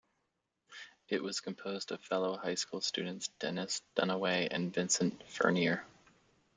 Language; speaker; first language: English; native; English